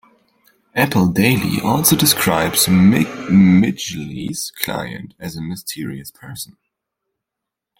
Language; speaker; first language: English; non-native, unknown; German